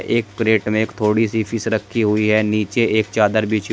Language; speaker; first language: Hindi; native; Hindi